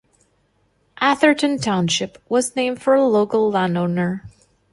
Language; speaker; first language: English; non-native, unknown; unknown